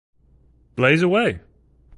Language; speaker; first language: English; native; English